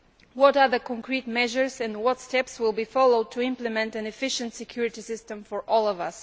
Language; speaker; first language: English; non-native, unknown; Bulgarian